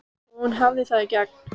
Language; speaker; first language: Icelandic; native; Icelandic